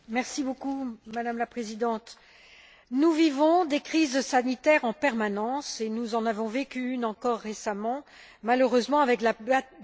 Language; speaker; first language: French; native; French